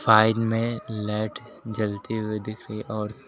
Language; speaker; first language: Hindi; native; Hindi